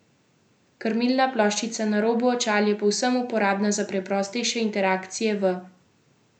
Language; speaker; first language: Slovenian; native; Slovenian